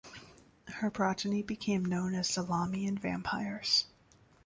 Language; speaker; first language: English; native; English